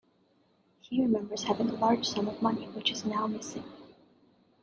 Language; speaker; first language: English; native; English